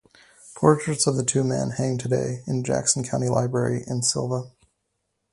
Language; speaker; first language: English; native; English